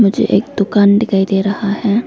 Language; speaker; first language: Hindi; non-native, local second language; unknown